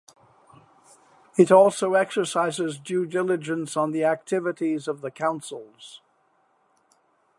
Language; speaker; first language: English; native; English